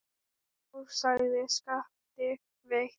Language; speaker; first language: Icelandic; non-native, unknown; Thai